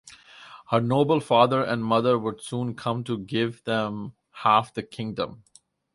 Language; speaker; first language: English; non-native, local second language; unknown